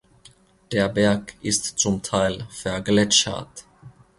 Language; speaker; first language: German; non-native, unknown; Finnish